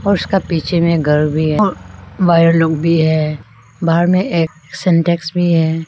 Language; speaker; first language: Hindi; non-native, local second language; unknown